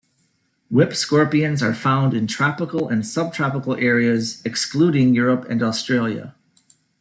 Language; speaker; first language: English; native; English